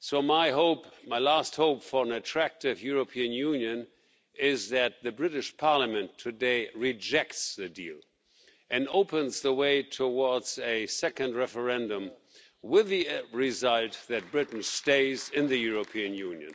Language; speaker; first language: English; non-native, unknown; German